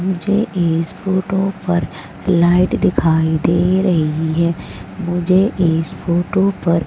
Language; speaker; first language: Hindi; native; Hindi